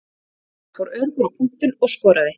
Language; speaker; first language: Icelandic; native; Icelandic